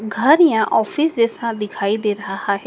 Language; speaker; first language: Hindi; native; Hindi